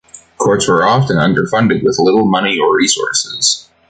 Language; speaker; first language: English; native; English